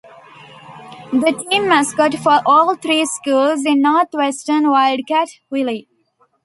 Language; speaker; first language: English; non-native, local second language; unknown